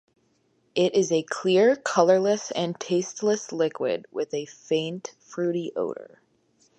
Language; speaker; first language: English; native; English